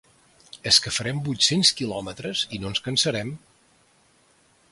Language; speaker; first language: Catalan; native; Catalan